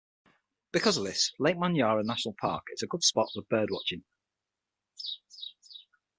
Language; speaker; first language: English; native; English